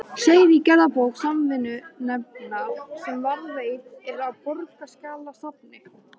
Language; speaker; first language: Icelandic; native; Icelandic